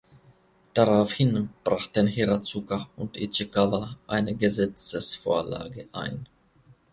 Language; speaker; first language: German; non-native, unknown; Finnish